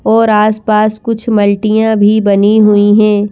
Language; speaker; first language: Hindi; native; Hindi